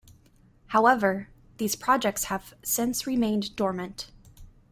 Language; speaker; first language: English; native; English